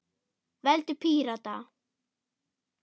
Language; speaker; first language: Icelandic; non-native, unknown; German